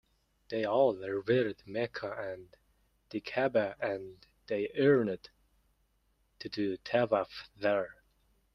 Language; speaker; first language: English; non-native, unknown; Mongolian